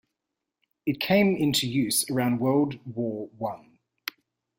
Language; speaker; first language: English; native; English